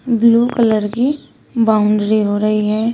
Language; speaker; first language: Hindi; native; Hindi